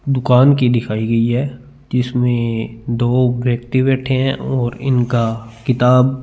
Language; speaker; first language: Hindi; non-native, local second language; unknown